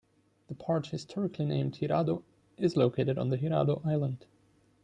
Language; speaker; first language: English; non-native, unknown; German